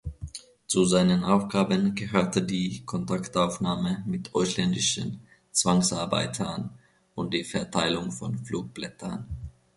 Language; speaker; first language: German; non-native, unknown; Finnish